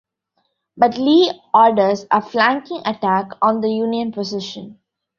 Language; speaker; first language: English; non-native, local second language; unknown